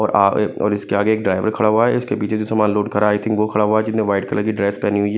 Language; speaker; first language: Hindi; non-native, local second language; Punjabi